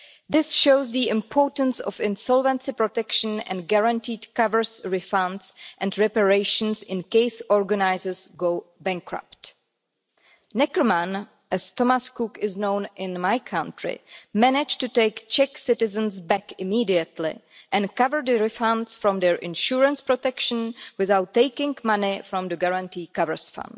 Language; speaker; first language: English; non-native, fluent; Czech